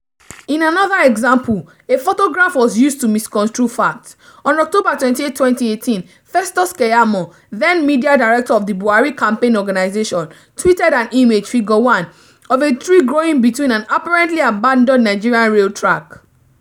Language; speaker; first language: English; non-native, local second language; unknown